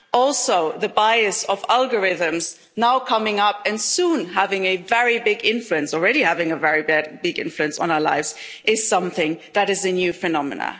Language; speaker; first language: English; non-native, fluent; German